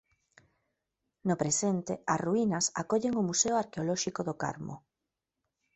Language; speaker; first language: Galician; native; Galician